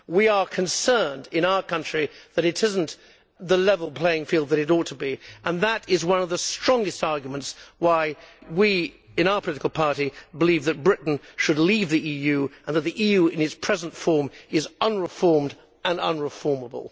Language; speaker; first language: English; native; English